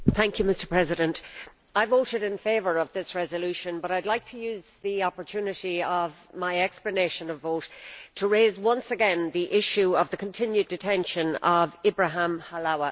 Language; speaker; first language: English; native; English